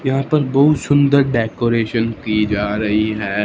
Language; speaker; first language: Hindi; non-native, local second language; Punjabi